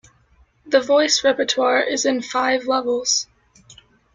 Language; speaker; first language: English; native; English